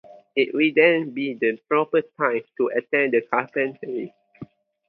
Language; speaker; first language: English; non-native, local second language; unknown